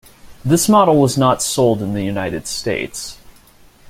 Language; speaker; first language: English; native; English